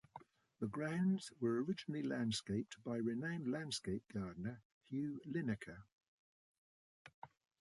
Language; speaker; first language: English; native; English